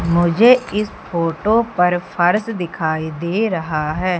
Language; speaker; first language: Hindi; native; Hindi